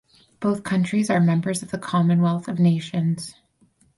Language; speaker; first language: English; native; English